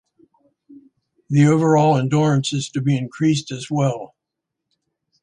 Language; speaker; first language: English; native; English